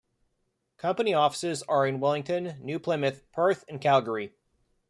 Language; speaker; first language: English; native; English